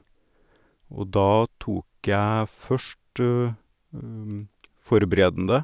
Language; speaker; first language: Norwegian; native; Norwegian